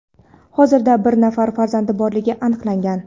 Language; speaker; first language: Uzbek; non-native, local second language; Kara-Kalpak